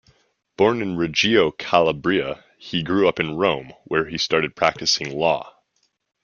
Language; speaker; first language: English; native; English